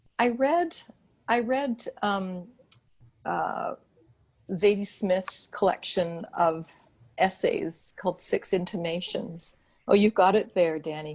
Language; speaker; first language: English; native; English